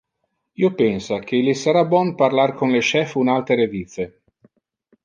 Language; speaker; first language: Interlingua; non-native, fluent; Italian